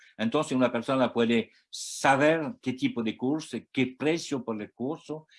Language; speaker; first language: Spanish; non-native, learner; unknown